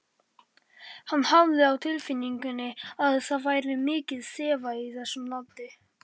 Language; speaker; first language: Icelandic; non-native, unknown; Polish